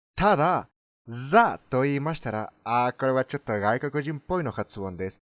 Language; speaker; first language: Japanese; non-native, fluent; Spanish